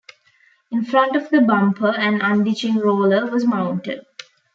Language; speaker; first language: English; non-native, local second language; Tamil